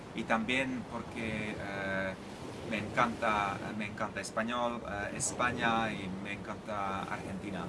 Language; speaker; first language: Spanish; non-native, learner; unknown